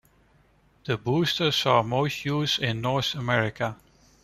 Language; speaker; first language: English; non-native, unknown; Dutch